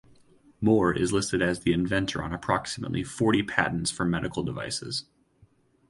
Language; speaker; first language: English; native; English